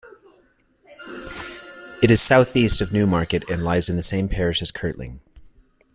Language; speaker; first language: English; native; English